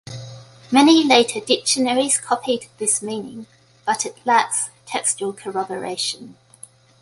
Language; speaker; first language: English; native; English